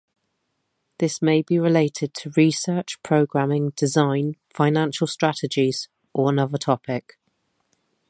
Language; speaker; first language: English; native; English